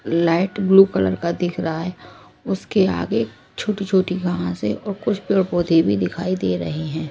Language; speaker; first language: Hindi; non-native, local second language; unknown